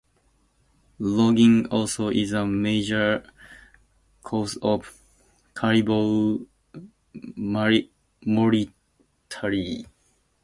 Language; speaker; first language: English; native; English